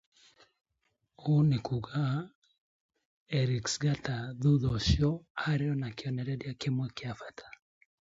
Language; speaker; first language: English; non-native, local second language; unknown